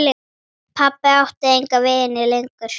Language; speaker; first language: Icelandic; native; Icelandic